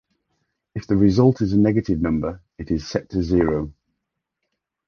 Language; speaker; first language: English; native; English